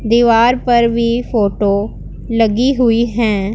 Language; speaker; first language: Hindi; non-native, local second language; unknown